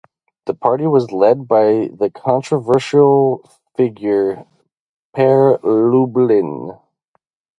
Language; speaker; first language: English; native; English